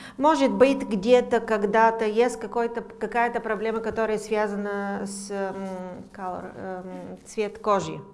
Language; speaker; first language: Russian; non-native, fluent; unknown